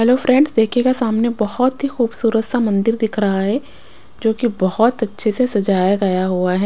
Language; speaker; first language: Hindi; non-native, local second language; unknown